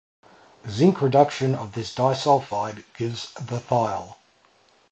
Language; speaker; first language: English; native; English